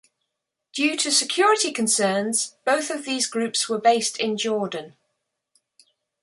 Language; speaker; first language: English; native; English